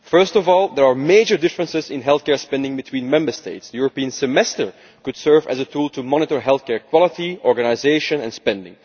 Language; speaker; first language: English; non-native, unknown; Dutch